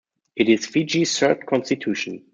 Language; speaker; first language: English; non-native, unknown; German